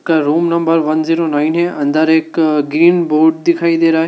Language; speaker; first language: Hindi; native; Hindi